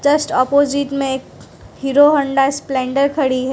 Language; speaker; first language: Hindi; non-native, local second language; Gujarati